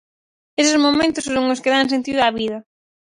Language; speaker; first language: Galician; native; Galician